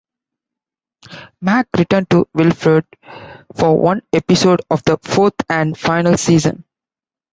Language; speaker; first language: English; non-native, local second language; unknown